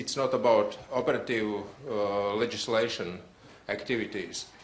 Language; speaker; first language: English; non-native, learner; Latvian